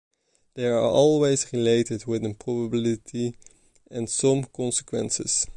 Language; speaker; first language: English; non-native, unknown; Dutch